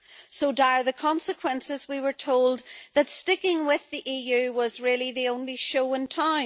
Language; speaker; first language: English; native; English